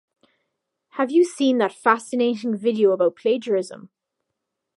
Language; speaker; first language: English; native; English